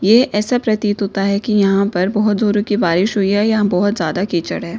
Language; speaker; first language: Hindi; native; Hindi